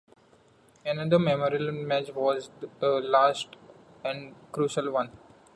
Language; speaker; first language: English; non-native, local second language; Marathi